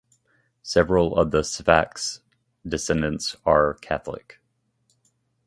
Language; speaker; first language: English; native; English